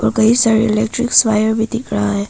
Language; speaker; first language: Hindi; non-native, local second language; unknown